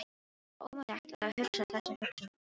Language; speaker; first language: Icelandic; non-native, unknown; Filipino